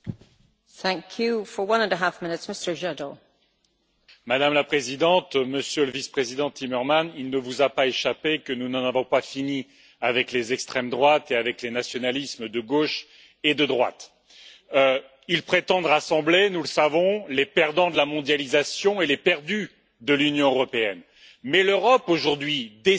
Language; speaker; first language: French; native; French